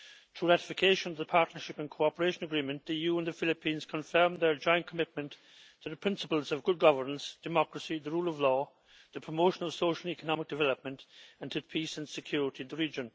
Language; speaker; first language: English; native; English